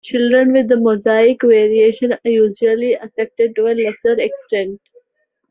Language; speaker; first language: English; non-native, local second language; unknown